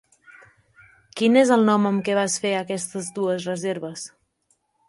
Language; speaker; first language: Catalan; native; Catalan